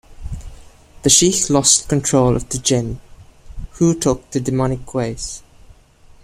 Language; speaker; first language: English; non-native, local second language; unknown